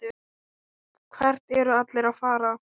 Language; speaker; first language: Icelandic; non-native, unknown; Thai